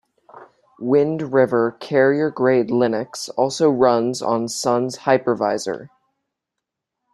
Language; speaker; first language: English; native; English